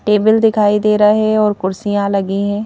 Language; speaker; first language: Hindi; native; Hindi